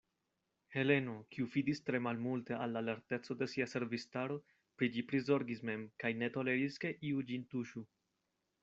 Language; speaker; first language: Esperanto; non-native, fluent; Spanish